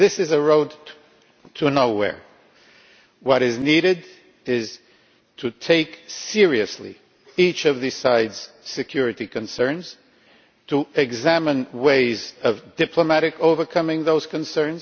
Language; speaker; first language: English; non-native, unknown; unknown